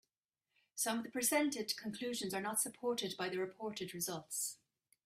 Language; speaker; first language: English; native; English